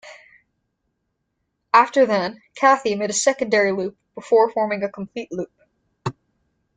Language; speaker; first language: English; native; English